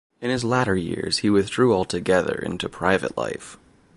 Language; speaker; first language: English; native; English